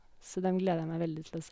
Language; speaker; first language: Norwegian; native; Norwegian